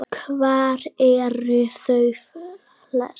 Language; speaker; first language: Icelandic; native; Icelandic